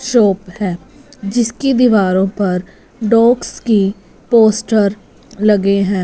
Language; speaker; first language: Hindi; non-native, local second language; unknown